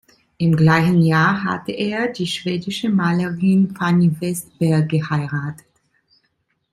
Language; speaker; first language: German; non-native, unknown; Italian